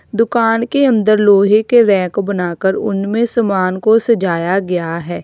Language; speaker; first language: Hindi; native; Hindi